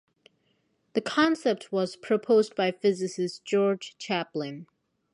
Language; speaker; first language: English; non-native, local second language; Bangla